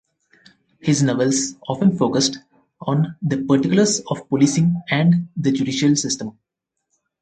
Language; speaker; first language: English; non-native, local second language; Telugu